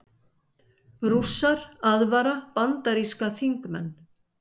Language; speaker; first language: Icelandic; native; Icelandic